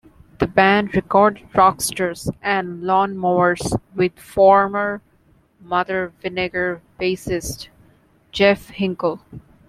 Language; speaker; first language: English; non-native, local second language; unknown